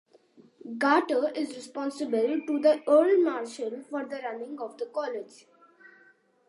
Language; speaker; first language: English; non-native, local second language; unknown